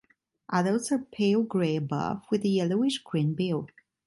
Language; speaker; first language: English; non-native, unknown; Italian